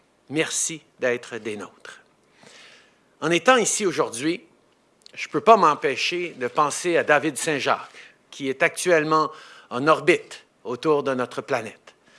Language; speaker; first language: French; early bilingual, heritage; French